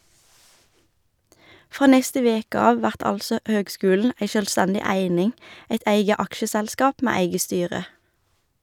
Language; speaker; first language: Norwegian; native; Norwegian